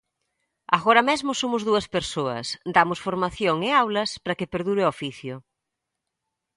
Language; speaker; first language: Galician; native; Galician